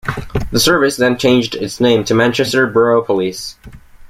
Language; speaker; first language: English; native; English